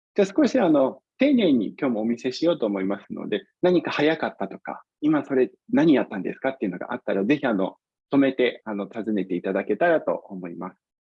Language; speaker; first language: Japanese; non-native, fluent; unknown